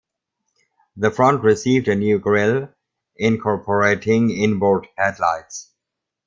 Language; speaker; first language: English; non-native, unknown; German